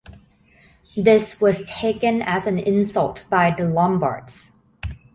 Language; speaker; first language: English; non-native, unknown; Thai